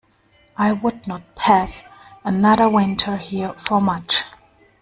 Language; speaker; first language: English; non-native, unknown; German